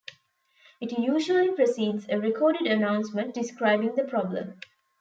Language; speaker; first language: English; non-native, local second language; Tamil